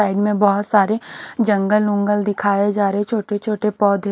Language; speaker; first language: Hindi; native; Hindi